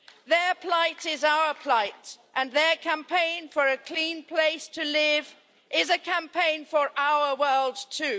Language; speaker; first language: English; native; English